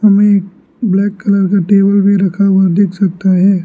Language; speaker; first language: Hindi; non-native, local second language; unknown